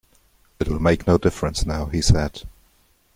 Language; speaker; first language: English; non-native, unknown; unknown